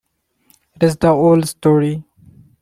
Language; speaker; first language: English; non-native, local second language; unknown